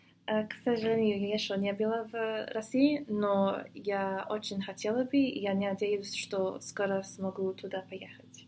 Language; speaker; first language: Russian; non-native, fluent; English